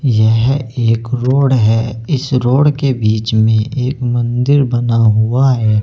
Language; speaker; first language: Hindi; native; Hindi